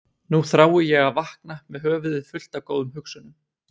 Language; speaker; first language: Icelandic; native; Icelandic